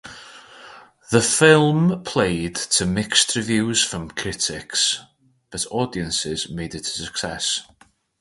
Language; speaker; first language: English; native; English